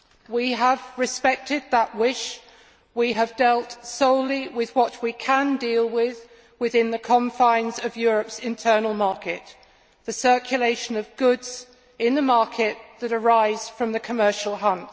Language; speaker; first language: English; native; English